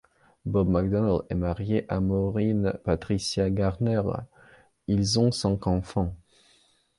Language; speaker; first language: French; non-native, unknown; Belarusian